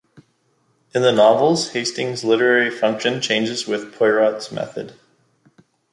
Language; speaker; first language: English; native; English